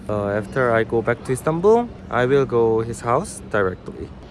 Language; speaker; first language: English; non-native, learner; Korean